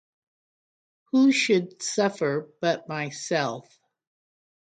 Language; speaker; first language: English; native; English